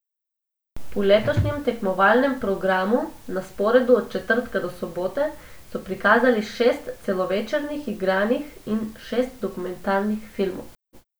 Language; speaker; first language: Slovenian; non-native, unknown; Macedonian